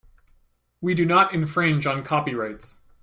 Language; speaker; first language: English; native; English